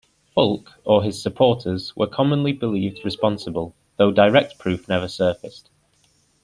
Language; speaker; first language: English; native; English